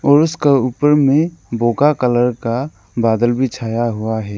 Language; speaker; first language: Hindi; non-native, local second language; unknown